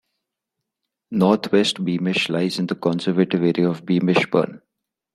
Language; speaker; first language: English; non-native, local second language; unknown